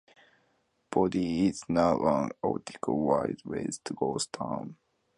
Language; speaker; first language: English; non-native, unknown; Japanese